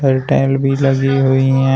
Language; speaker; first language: Hindi; native; Hindi